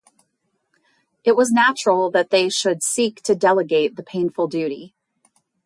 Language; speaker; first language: English; native; English